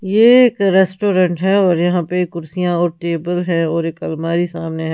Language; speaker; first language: Hindi; non-native, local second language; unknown